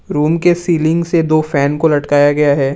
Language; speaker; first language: Hindi; non-native, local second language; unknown